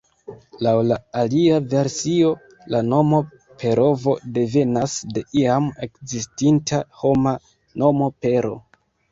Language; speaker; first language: Esperanto; non-native, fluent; Kinyarwanda